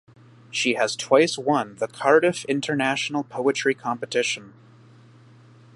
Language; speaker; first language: English; native; English